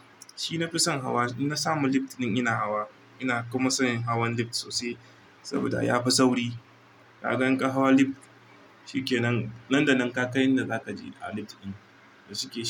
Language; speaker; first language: Hausa; non-native, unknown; Igbo